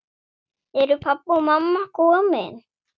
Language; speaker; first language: Icelandic; non-native, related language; Swedish